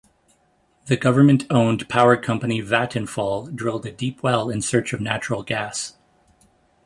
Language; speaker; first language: English; native; English